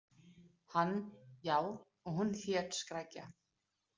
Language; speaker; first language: Icelandic; non-native, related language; Danish